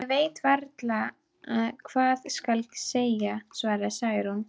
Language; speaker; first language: Icelandic; native; Icelandic